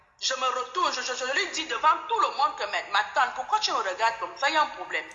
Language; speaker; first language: French; non-native, local second language; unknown